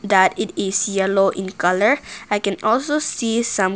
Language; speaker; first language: English; non-native, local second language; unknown